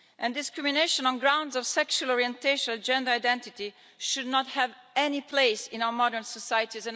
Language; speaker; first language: English; non-native, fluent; Italian